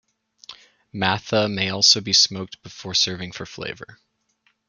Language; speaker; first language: English; native; English